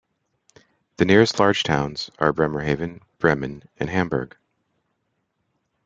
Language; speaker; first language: English; native; English